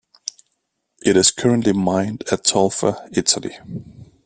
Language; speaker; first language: English; native; English